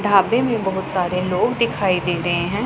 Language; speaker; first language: Hindi; non-native, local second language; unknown